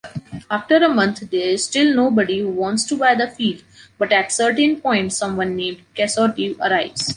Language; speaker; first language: English; non-native, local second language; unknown